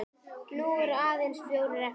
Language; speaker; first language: Icelandic; native; Icelandic